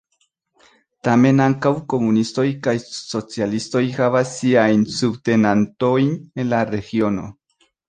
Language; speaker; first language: Esperanto; non-native, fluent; Spanish